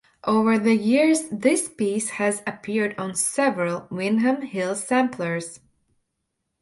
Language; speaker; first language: English; non-native, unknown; Latvian